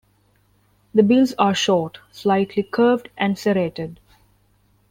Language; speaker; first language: English; non-native, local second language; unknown